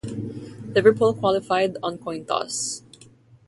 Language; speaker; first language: English; non-native, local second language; Filipino